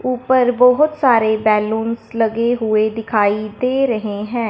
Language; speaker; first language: Hindi; non-native, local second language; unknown